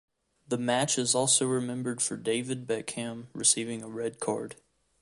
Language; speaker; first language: English; native; English